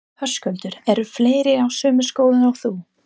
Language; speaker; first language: Icelandic; non-native, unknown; English